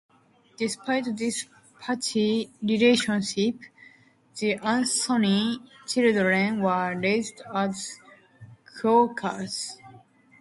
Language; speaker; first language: English; non-native, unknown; Japanese